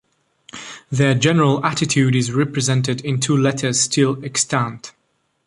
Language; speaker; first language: English; non-native, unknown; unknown